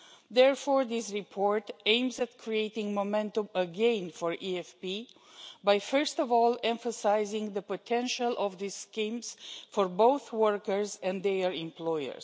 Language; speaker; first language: English; non-native, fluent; Romanian